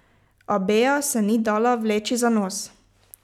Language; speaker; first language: Slovenian; native; Slovenian